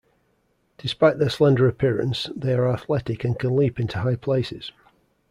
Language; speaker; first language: English; native; English